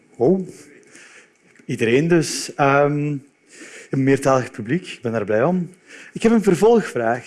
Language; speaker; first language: Dutch; native; Dutch